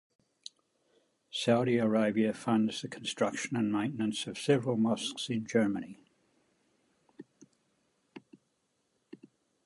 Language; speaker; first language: English; native; English